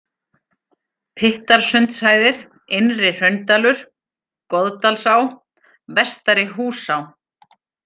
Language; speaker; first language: Icelandic; native; Icelandic